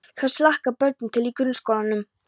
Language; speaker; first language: Icelandic; non-native, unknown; Polish